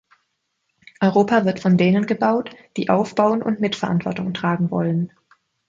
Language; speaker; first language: German; native; German